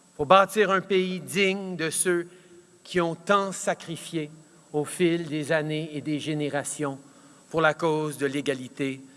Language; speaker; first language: French; early bilingual, heritage; French